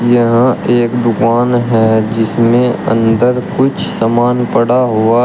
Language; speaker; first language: Hindi; native; Hindi